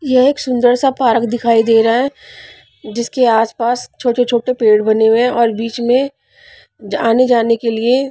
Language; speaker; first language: Hindi; non-native, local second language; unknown